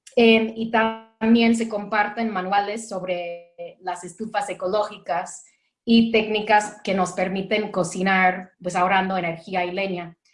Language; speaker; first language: Spanish; non-native, fluent; English